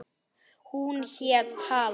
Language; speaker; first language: Icelandic; native; Icelandic